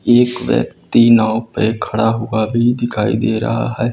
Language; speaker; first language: Hindi; native; Hindi